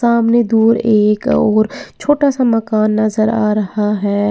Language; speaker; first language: Hindi; native; Hindi